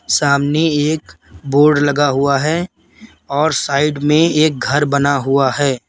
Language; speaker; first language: Hindi; native; Hindi